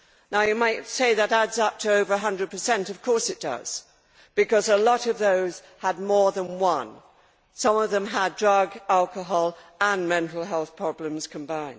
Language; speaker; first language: English; native; English